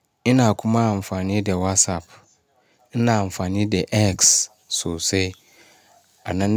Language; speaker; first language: Hausa; non-native, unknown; Yoruba